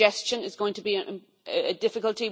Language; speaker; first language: English; native; English